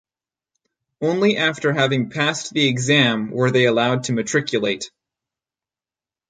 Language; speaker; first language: English; native; English